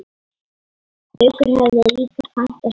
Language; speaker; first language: Icelandic; non-native, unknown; Lithuanian